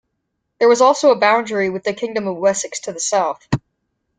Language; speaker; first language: English; native; English